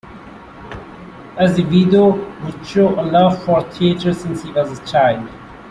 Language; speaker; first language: English; non-native, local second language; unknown